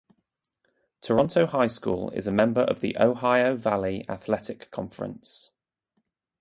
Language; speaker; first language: English; native; English